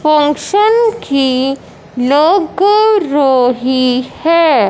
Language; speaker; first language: Hindi; non-native, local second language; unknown